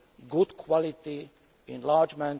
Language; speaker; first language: English; non-native, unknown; Hungarian